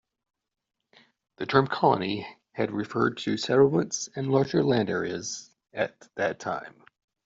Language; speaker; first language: English; native; English